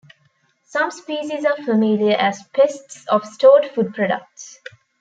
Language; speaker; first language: English; non-native, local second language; Tamil